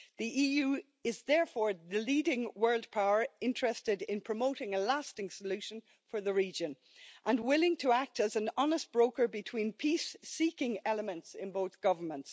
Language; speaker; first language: English; native; English